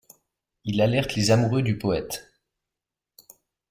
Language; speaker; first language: French; native; French